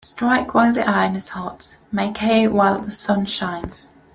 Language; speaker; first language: English; native; English